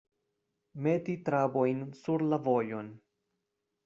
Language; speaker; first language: Esperanto; non-native, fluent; Spanish